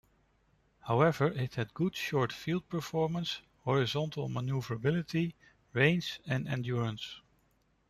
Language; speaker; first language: English; non-native, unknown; Dutch